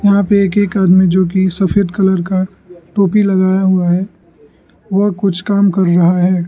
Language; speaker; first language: Hindi; non-native, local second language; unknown